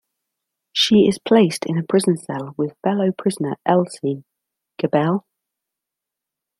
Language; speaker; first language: English; native; English